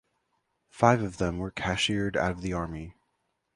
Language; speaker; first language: English; native; English